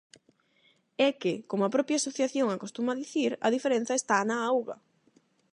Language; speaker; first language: Galician; non-native, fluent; Spanish